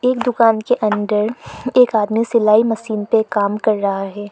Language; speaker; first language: Hindi; non-native, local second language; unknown